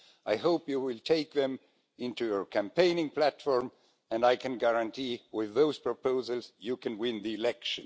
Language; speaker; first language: English; non-native, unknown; Estonian